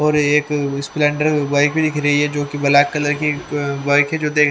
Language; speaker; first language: Hindi; native; Hindi